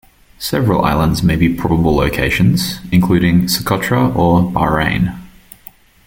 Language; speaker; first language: English; native; English